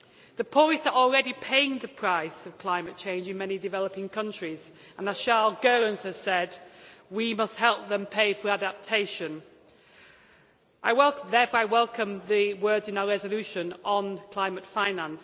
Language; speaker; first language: English; native; English